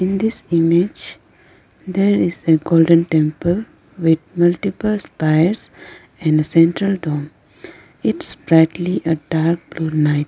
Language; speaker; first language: English; non-native, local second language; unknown